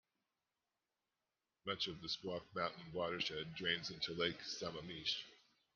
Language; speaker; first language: English; native; English